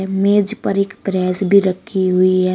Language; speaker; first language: Hindi; native; Hindi